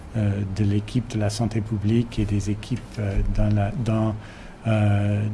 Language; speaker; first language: French; non-native, fluent; English